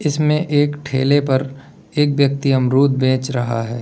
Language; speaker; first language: Hindi; native; Hindi